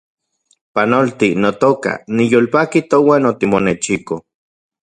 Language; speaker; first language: Central Puebla Nahuatl; non-native, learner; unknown